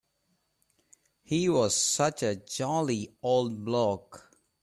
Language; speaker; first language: English; non-native, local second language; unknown